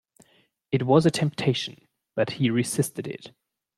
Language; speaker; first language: English; non-native, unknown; German